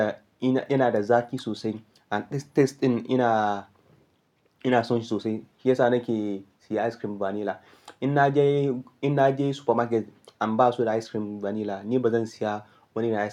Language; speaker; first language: Hausa; non-native, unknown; Yoruba